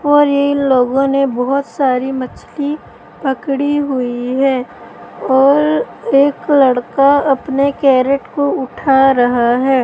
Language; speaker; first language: Hindi; native; Hindi